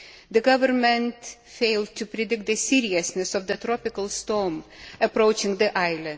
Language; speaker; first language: English; non-native, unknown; Lithuanian